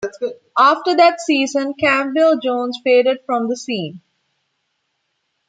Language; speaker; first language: English; non-native, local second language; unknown